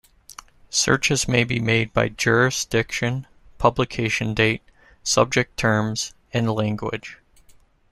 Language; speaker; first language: English; native; English